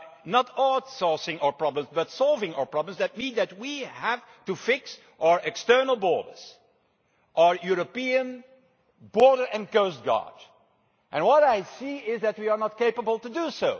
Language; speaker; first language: English; non-native, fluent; Dutch